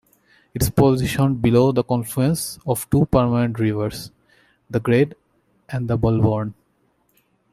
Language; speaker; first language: English; native; English